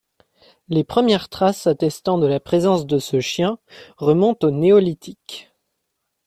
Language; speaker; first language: French; native; French